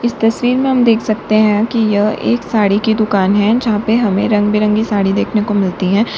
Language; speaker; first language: Hindi; native; Hindi